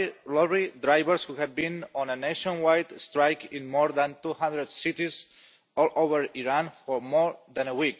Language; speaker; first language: English; non-native, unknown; Catalan